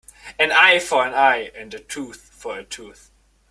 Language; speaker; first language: English; non-native, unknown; German